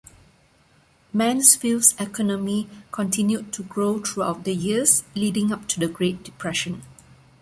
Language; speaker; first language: English; non-native, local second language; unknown